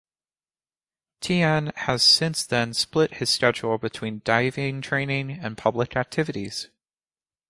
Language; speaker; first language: English; native; English